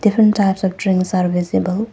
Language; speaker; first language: English; non-native, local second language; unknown